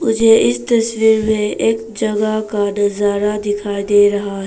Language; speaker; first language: Hindi; non-native, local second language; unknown